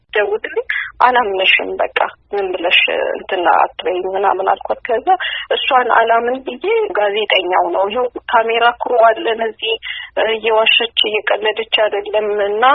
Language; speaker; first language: Amharic; native; Amharic